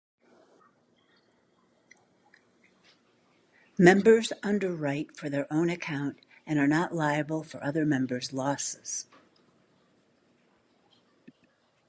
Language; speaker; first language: English; native; English